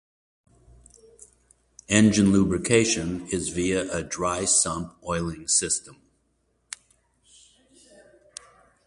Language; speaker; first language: English; native; English